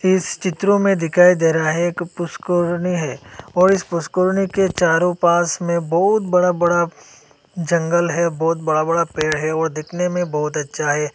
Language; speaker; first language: Hindi; non-native, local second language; Bangla